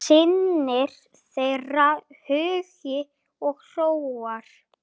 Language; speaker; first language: Icelandic; native; Icelandic